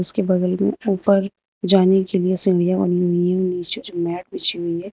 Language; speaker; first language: Hindi; native; Hindi